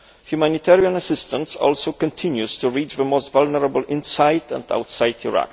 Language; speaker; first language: English; non-native, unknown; Polish